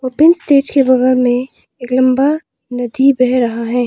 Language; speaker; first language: Hindi; non-native, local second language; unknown